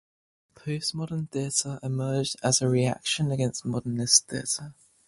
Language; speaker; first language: English; native; English